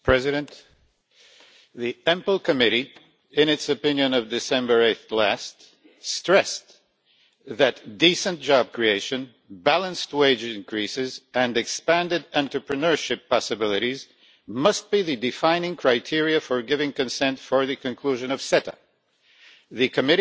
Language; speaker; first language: English; non-native, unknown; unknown